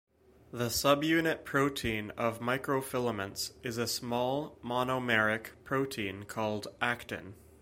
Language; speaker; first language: English; native; English